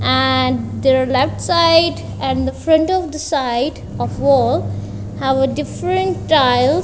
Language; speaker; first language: English; non-native, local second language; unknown